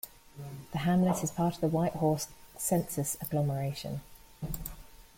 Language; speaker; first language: English; native; English